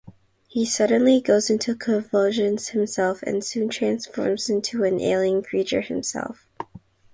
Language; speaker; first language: English; non-native, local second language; Filipino